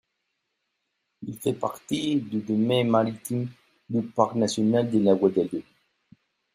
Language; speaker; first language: French; non-native, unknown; Spanish